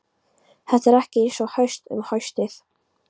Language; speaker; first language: Icelandic; non-native, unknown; Polish